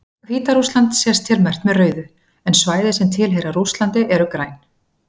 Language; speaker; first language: Icelandic; native; Icelandic